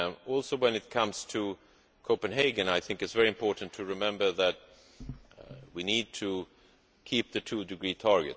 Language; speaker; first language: English; non-native, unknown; Swedish